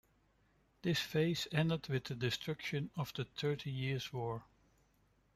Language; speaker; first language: English; non-native, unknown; Dutch